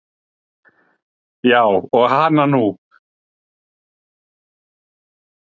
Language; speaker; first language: Icelandic; native; Icelandic